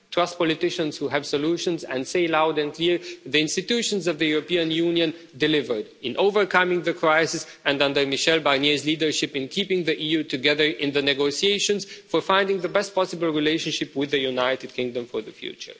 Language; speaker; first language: English; non-native, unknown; Romanian